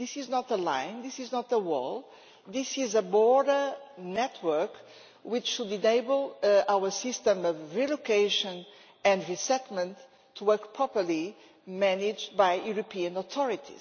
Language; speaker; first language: English; non-native, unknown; Portuguese